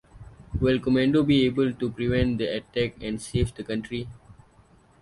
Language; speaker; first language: English; native; English